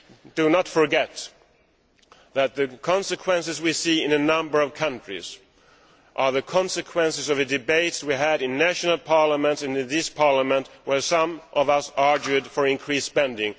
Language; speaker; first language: English; non-native, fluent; Swedish